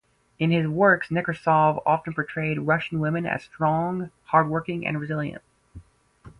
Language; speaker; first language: English; native; English